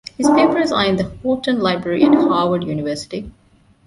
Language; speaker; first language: English; non-native, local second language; Divehi